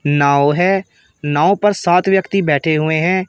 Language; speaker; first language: Hindi; native; Hindi